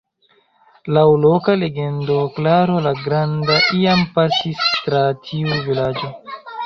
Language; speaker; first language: Esperanto; non-native, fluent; Chinese